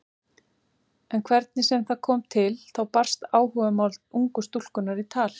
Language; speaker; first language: Icelandic; native; Icelandic